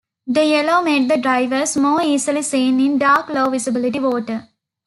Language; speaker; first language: English; non-native, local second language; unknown